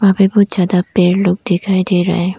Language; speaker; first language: Hindi; non-native, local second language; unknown